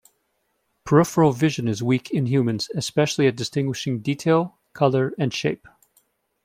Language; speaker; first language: English; native; English